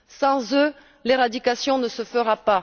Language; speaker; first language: French; non-native, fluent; Bulgarian